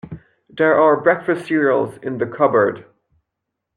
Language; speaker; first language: English; non-native, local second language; French